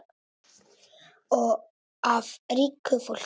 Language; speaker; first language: Icelandic; non-native, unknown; Italian